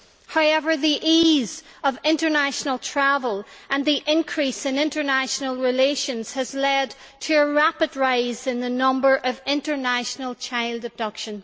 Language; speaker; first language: English; native; English